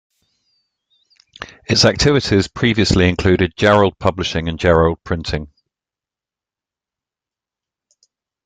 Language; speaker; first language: English; native; English